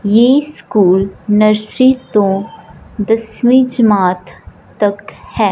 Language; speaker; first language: Hindi; non-native, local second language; Punjabi